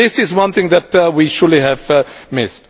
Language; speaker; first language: English; non-native, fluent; Czech